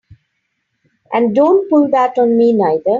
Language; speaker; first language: English; non-native, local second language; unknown